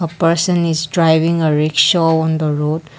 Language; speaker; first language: English; non-native, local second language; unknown